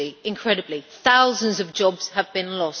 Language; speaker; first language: English; native; English